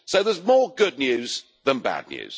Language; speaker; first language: English; native; English